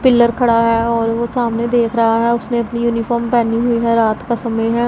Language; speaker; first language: Hindi; non-native, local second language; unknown